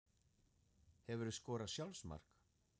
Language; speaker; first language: Icelandic; non-native, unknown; German